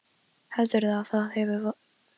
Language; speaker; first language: Icelandic; non-native, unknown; Polish